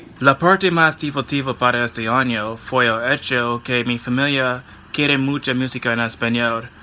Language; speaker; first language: Spanish; non-native, learner; English